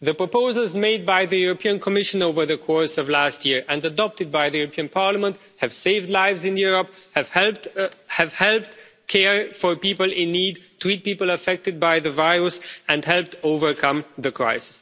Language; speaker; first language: English; non-native, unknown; Romanian